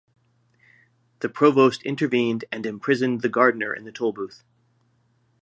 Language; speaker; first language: English; native; English